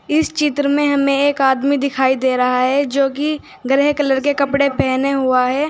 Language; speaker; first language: Hindi; native; Hindi